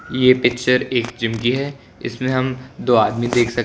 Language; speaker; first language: Hindi; non-native, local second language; Gujarati